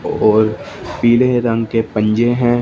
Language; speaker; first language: Hindi; non-native, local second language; Punjabi